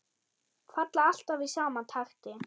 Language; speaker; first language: Icelandic; non-native, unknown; German